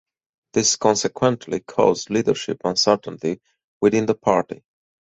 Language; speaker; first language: English; native; English